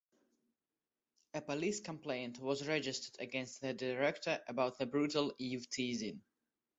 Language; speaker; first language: English; non-native, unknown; Russian